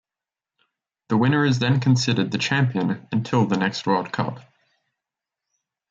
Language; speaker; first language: English; native; English